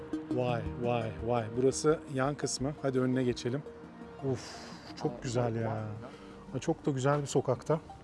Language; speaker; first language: Turkish; native; Turkish